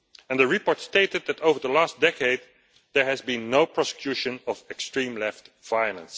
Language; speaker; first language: English; non-native, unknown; Dutch